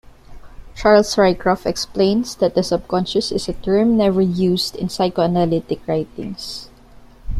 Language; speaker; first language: English; non-native, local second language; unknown